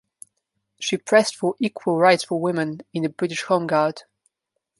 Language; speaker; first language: English; non-native, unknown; Slovenian